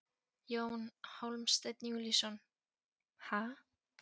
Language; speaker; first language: Icelandic; non-native, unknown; Polish